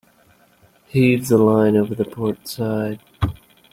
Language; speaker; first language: English; native; English